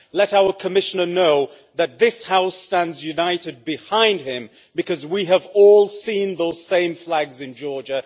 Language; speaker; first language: English; native; English